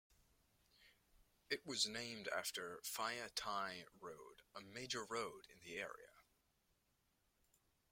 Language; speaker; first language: English; native; English